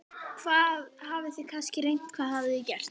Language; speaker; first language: Icelandic; native; Icelandic